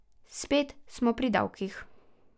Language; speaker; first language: Slovenian; native; Slovenian